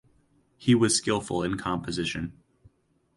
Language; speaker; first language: English; native; English